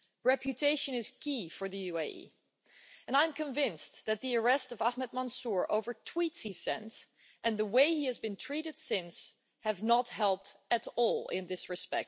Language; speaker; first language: English; non-native, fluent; Dutch